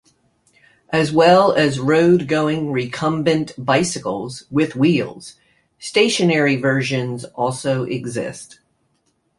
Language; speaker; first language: English; native; English